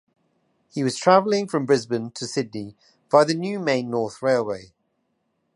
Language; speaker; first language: English; native; English